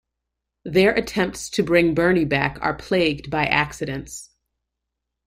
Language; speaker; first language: English; native; English